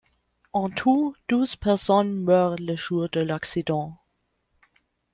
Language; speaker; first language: French; non-native, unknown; German